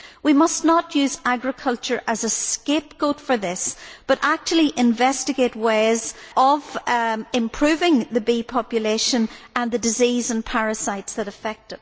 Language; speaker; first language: English; native; English